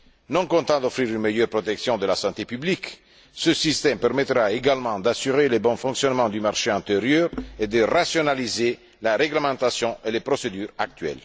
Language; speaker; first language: French; non-native, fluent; Italian